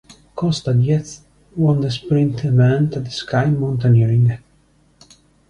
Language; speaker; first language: English; non-native, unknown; Italian